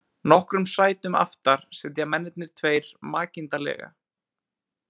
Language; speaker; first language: Icelandic; native; Icelandic